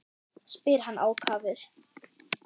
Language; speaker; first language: Icelandic; non-native, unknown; German